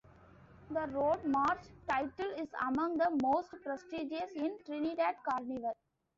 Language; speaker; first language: English; non-native, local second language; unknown